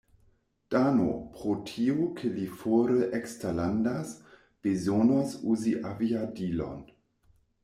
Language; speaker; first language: Esperanto; non-native, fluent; German